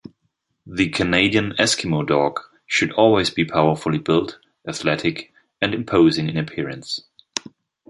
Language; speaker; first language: English; non-native, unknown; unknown